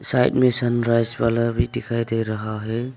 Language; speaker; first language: Hindi; non-native, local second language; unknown